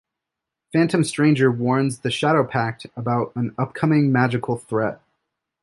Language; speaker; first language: English; native; English